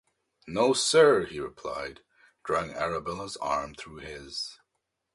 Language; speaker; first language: English; native; English